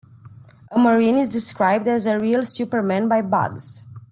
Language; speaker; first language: English; non-native, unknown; Romanian